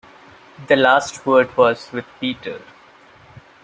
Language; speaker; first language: English; non-native, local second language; Malayalam